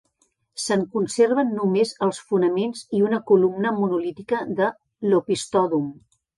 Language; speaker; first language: Catalan; native; Catalan